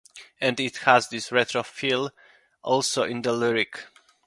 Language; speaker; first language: English; non-native, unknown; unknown